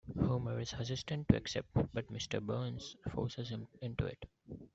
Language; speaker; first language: English; non-native, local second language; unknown